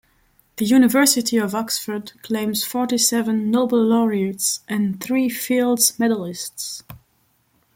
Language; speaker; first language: English; non-native, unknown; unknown